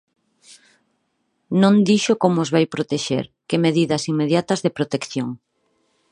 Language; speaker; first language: Galician; non-native, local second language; Spanish